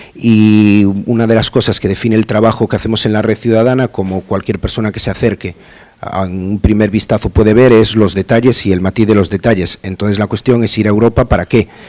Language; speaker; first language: Spanish; native; Spanish